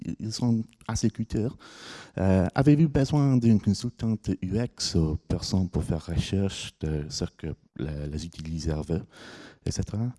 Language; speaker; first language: French; non-native, fluent; English